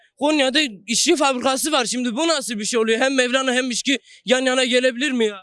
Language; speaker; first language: Turkish; non-native, local second language; Kurdish